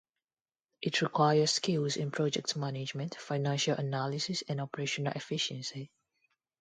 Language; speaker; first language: English; non-native, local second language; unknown